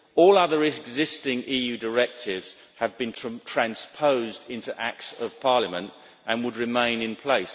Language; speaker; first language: English; native; English